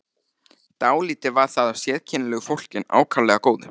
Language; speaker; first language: Icelandic; native; Icelandic